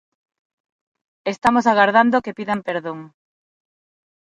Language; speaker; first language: Galician; non-native, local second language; Spanish